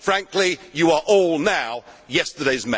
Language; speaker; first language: English; native; English